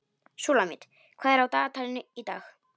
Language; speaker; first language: Icelandic; non-native, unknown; Polish